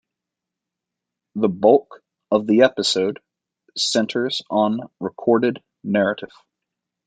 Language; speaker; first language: English; native; English